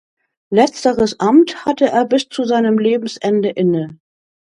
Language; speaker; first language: German; native; German